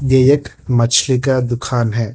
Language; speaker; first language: Hindi; non-native, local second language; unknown